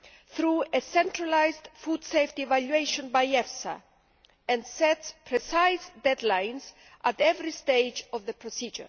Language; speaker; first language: English; non-native, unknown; Greek